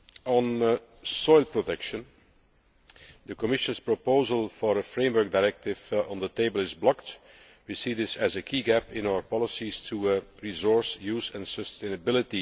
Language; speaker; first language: English; non-native, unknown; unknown